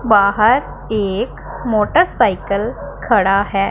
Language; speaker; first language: Hindi; non-native, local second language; Punjabi